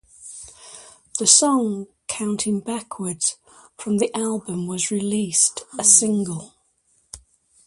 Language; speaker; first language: English; native; English